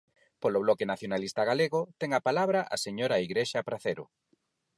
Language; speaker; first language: Galician; non-native, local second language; Spanish